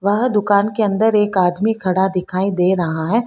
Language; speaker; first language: Hindi; non-native, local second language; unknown